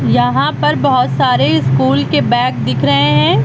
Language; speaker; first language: Hindi; native; Hindi